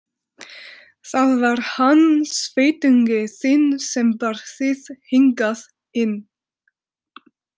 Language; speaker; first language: Icelandic; non-native, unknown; French